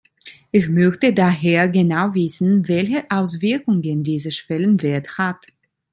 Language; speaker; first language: German; non-native, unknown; Italian